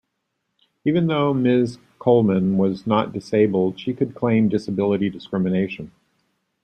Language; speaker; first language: English; native; English